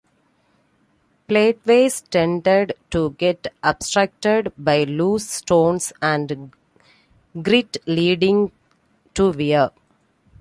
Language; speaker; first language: English; non-native, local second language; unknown